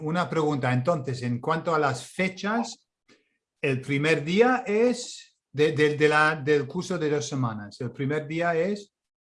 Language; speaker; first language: Spanish; non-native, fluent; English